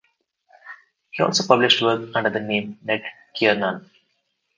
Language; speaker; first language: English; non-native, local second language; Telugu